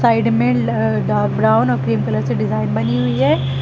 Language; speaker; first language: Hindi; native; Hindi